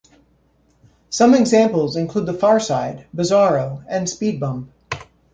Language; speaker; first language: English; native; English